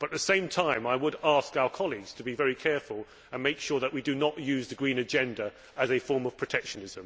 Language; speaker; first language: English; native; English